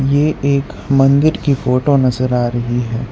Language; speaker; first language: Hindi; non-native, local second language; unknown